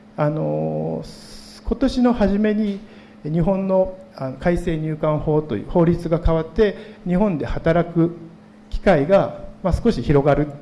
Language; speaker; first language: Japanese; native; Japanese